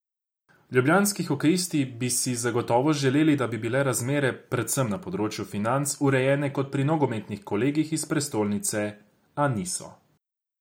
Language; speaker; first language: Slovenian; non-native, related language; Croatian